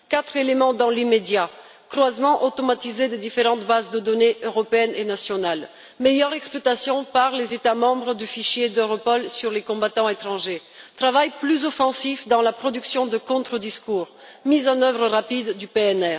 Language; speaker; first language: French; non-native, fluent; Bulgarian